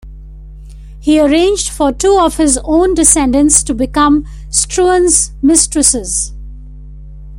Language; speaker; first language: English; non-native, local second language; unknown